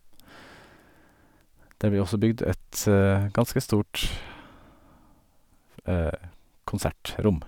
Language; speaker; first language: Norwegian; native; Norwegian